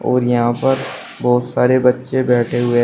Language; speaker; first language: Hindi; native; Hindi